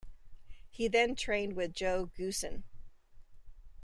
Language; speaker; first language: English; native; English